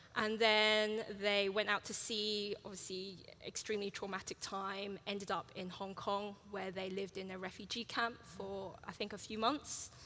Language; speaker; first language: English; early bilingual, other home language; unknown